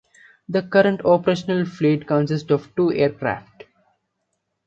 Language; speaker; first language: English; non-native, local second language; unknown